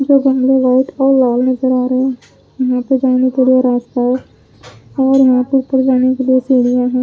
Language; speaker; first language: Hindi; non-native, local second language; Punjabi